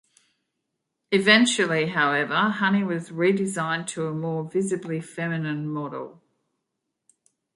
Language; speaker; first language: English; native; English